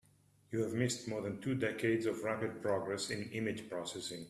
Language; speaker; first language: English; native; English